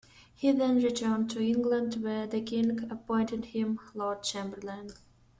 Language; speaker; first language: English; non-native, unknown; Russian